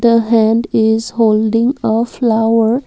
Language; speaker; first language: English; non-native, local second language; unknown